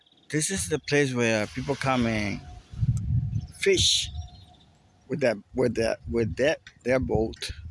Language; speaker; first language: English; non-native, learner; Spanish